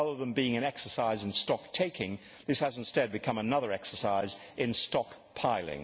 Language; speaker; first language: English; native; English